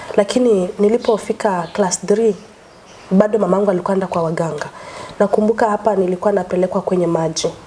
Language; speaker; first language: Swahili; native; Swahili